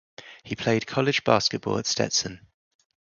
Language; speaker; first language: English; native; English